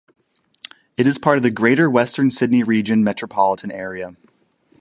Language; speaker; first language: English; native; English